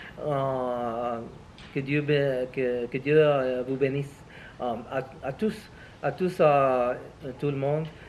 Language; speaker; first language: French; non-native, fluent; Spanish